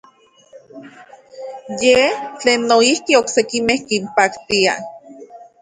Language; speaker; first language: Central Puebla Nahuatl; native; Central Puebla Nahuatl